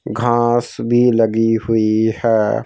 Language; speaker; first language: Hindi; native; Hindi